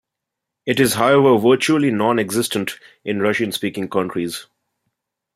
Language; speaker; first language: English; non-native, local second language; Bangla